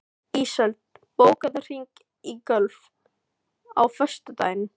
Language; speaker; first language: Icelandic; non-native, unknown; Filipino